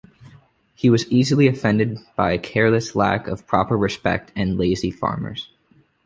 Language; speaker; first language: English; native; English